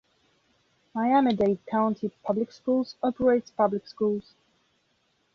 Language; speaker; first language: English; non-native, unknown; Belarusian